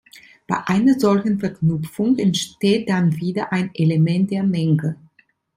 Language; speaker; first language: German; non-native, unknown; Italian